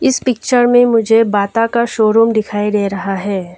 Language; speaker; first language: Hindi; non-native, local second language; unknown